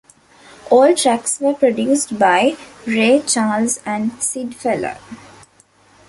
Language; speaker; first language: English; non-native, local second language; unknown